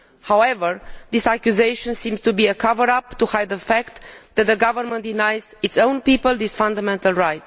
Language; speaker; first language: English; non-native, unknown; Romanian